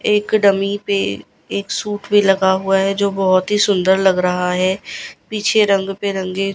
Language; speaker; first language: Hindi; non-native, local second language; Gujarati